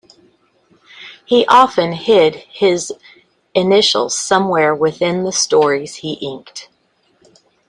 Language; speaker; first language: English; native; English